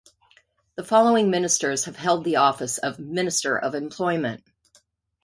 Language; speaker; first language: English; native; English